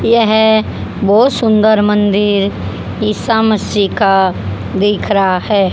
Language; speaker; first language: Hindi; native; Hindi